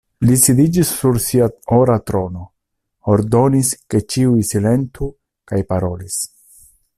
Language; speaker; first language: Esperanto; non-native, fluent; Italian